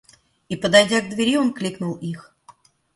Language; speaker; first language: Russian; native; Russian